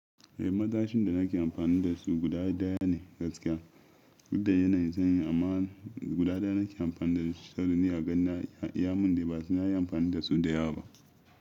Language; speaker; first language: Hausa; non-native, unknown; Yoruba